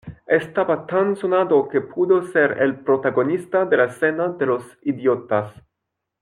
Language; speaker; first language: Spanish; non-native, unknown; French